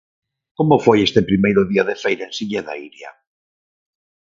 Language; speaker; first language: Galician; non-native, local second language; Spanish